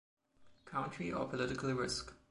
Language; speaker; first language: English; non-native, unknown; German